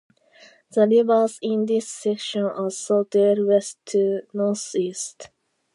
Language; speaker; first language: English; non-native, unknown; Japanese